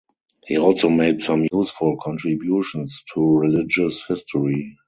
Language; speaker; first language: English; non-native, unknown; German